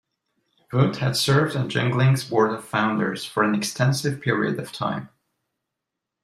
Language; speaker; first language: English; non-native, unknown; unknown